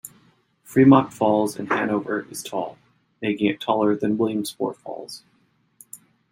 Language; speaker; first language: English; native; English